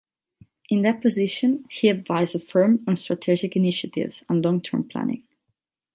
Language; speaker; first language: English; non-native, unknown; Catalan